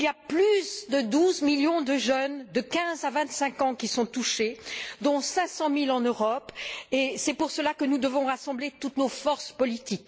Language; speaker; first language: French; native; French